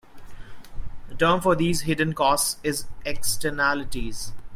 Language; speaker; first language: English; non-native, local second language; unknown